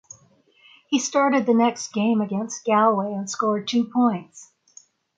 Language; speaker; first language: English; native; English